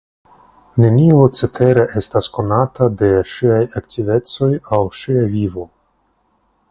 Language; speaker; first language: Esperanto; non-native, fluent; Russian